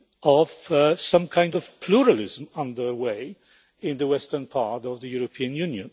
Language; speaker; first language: English; non-native, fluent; Polish